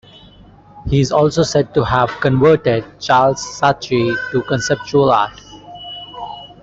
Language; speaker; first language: English; non-native, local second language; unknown